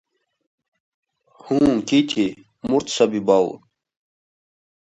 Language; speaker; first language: Russian; non-native, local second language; Dargwa